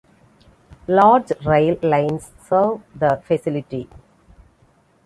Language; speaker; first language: English; non-native, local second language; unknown